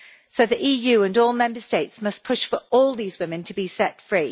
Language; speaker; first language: English; native; English